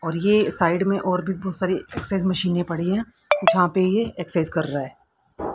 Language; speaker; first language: Hindi; native; Hindi